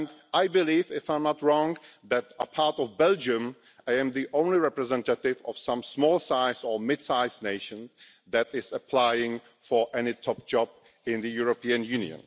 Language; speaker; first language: English; non-native, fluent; Czech